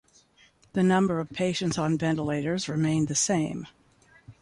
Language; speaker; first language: English; native; English